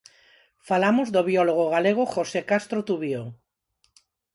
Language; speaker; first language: Galician; non-native, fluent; Spanish